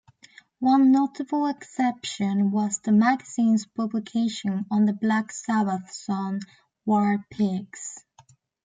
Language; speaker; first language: English; native; English